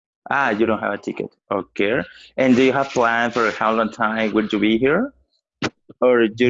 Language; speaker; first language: English; non-native, learner; Spanish